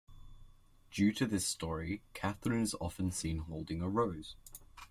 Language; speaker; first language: English; native; English